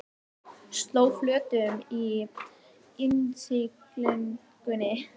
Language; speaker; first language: Icelandic; native; Icelandic